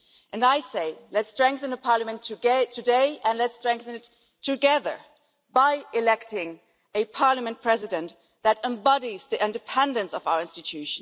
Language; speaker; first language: English; non-native, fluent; German